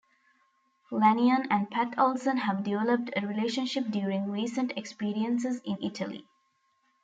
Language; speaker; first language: English; non-native, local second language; Tamil